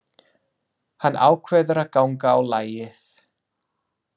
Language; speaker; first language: Icelandic; non-native, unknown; English